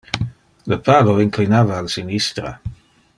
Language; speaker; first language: Interlingua; non-native, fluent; Dutch